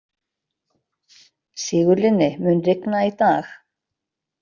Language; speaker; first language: Icelandic; native; Icelandic